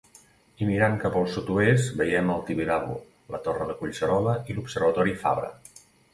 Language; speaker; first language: Catalan; native; Catalan